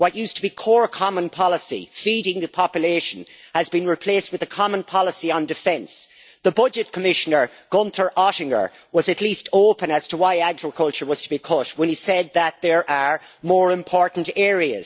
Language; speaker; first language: English; native; English